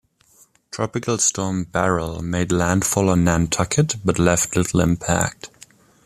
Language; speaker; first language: English; non-native, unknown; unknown